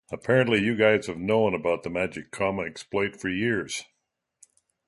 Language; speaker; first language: English; native; English